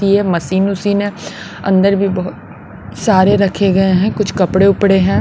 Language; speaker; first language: Hindi; non-native, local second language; Punjabi